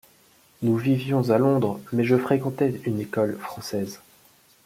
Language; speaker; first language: French; native; French